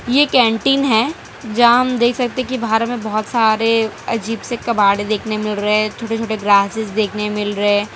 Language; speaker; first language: Hindi; non-native, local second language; Gujarati